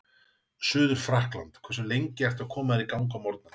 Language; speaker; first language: Icelandic; native; Icelandic